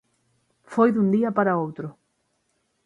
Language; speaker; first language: Galician; native; Galician